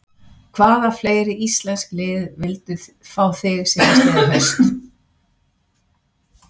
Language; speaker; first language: Icelandic; non-native, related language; Swedish